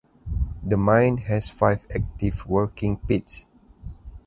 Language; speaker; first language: English; non-native, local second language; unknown